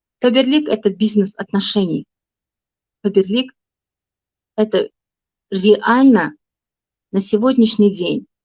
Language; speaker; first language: Russian; non-native, local second language; Tajik